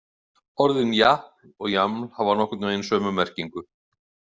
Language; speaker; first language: Icelandic; native; Icelandic